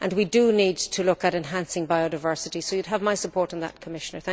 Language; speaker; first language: English; native; English